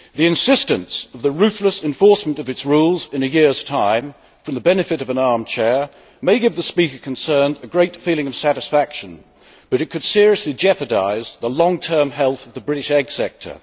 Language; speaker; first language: English; native; English